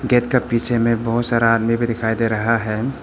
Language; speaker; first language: Hindi; early bilingual, other home language; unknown